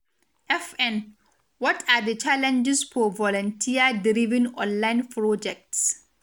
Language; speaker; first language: English; non-native, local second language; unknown